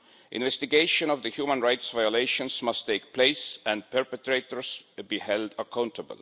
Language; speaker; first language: English; non-native, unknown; Estonian